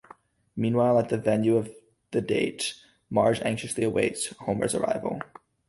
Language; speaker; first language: English; native; English